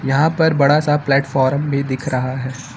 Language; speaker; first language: Hindi; native; Hindi